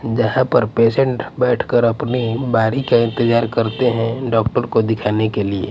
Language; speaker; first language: Hindi; non-native, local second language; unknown